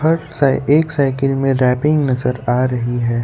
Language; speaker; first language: Hindi; non-native, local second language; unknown